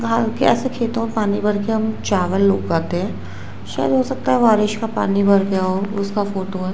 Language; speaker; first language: Hindi; non-native, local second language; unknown